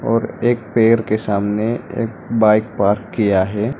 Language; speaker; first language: Hindi; non-native, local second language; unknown